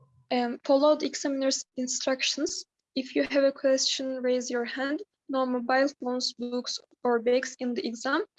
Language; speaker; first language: English; non-native, learner; Turkish